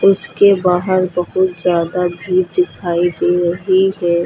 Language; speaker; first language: Hindi; native; Hindi